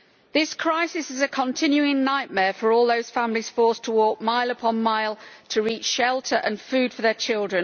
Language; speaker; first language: English; native; English